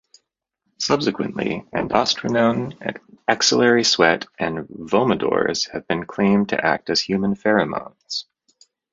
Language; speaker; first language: English; native; English